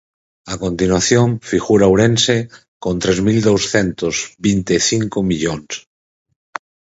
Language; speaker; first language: Galician; native; Galician